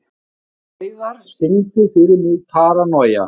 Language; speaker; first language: Icelandic; native; Icelandic